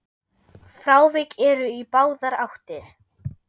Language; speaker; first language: Icelandic; non-native, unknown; German